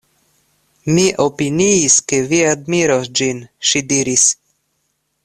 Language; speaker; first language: Esperanto; non-native, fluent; Russian